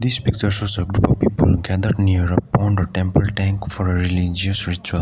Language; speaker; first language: English; non-native, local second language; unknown